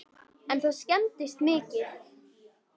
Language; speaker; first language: Icelandic; native; Icelandic